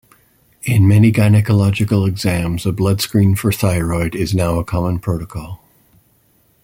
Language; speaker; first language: English; native; English